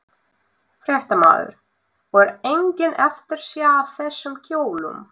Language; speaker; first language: Icelandic; non-native, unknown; Russian